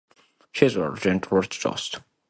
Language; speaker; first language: English; non-native, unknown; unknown